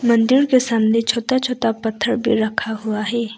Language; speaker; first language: Hindi; non-native, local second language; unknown